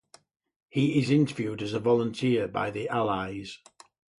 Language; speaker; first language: English; native; English